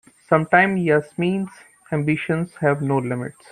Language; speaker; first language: English; non-native, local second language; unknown